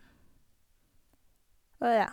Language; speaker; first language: Norwegian; non-native, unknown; Filipino